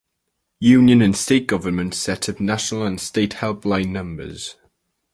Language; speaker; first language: English; native; English